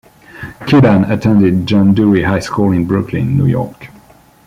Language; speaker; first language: English; non-native, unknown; French